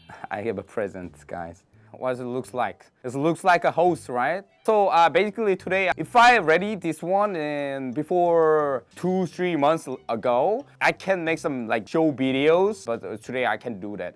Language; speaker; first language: English; non-native, learner; Korean